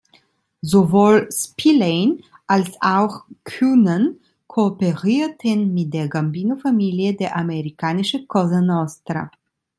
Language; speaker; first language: German; non-native, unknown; Italian